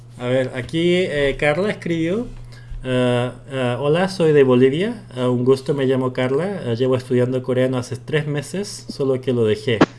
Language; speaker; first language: Spanish; early bilingual, other home language; Korean